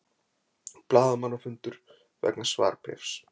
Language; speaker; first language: Icelandic; native; Icelandic